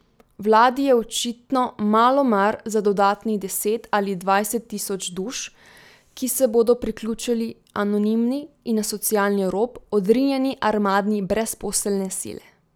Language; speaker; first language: Slovenian; native; Slovenian